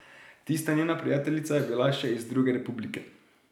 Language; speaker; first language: Slovenian; native; Slovenian